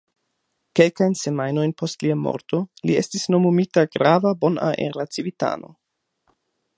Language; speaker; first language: Esperanto; non-native, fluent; German